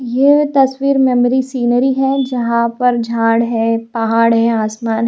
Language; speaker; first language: Hindi; native; Hindi